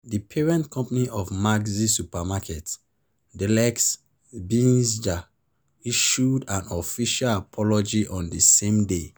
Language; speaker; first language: English; non-native, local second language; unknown